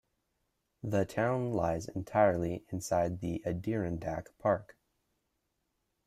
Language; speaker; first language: English; native; English